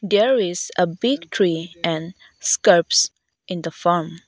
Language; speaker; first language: English; non-native, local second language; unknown